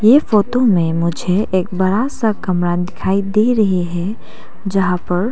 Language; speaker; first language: Hindi; non-native, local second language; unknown